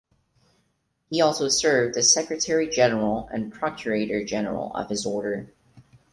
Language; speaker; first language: English; non-native, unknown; Portuguese